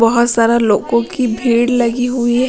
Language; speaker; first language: Hindi; non-native, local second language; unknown